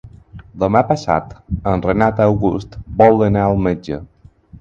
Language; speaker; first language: Catalan; non-native, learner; Spanish